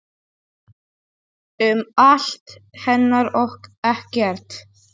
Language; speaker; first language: Icelandic; non-native, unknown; Polish